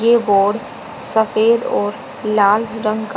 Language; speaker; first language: Hindi; native; Hindi